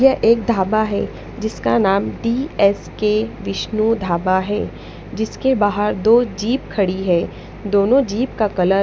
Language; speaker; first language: Hindi; non-native, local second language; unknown